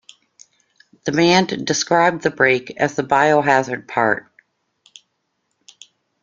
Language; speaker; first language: English; native; English